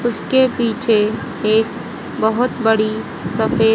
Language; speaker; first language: Hindi; native; Hindi